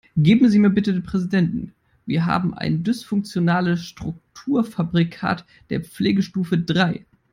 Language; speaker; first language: English; non-native, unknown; German